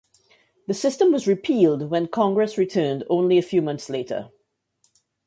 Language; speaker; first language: English; native; English